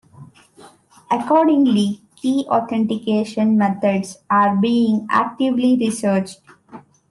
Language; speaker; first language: English; non-native, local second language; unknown